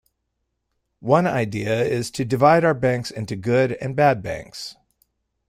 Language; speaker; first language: English; native; English